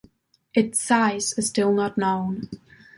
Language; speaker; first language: English; non-native, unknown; German